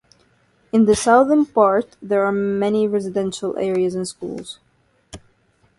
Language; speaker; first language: English; non-native, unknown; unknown